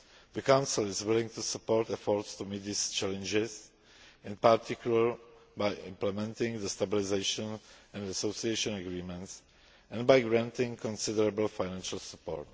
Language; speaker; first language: English; non-native, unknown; Czech